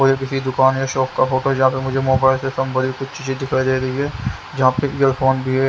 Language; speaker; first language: Hindi; native; Hindi